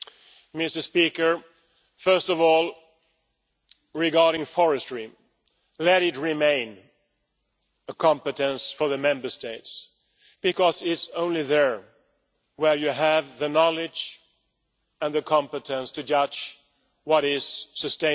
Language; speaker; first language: English; non-native, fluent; Swedish